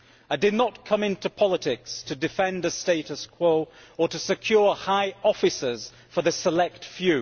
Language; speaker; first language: English; native; English